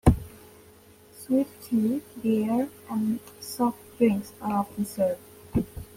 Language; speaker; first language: English; non-native, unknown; Polish